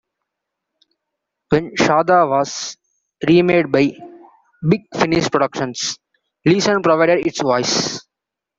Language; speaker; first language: English; non-native, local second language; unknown